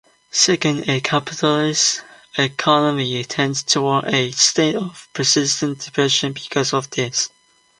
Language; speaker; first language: English; non-native, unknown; Chinese